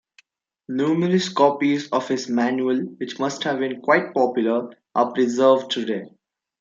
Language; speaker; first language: English; non-native, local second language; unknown